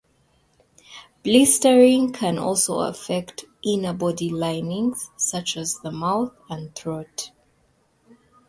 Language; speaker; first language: English; native; English